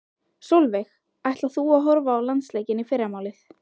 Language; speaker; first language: Icelandic; native; Icelandic